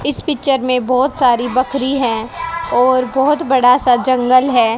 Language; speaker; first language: Hindi; native; Hindi